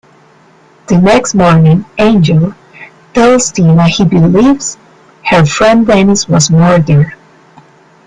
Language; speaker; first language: English; native; English